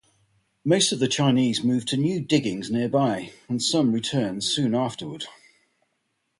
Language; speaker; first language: English; native; English